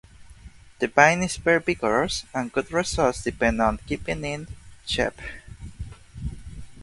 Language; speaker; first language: English; non-native, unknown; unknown